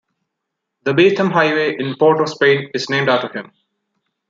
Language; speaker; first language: English; non-native, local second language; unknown